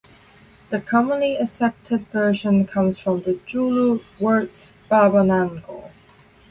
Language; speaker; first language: English; non-native, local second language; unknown